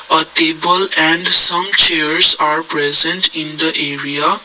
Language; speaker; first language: English; non-native, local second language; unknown